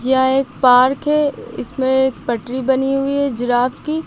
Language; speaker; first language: Hindi; native; Hindi